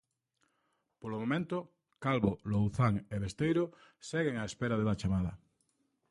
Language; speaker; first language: Galician; native; Galician